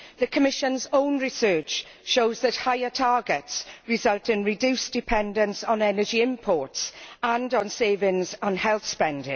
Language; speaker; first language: English; native; English